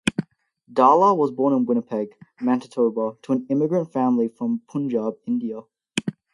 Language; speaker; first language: English; native; English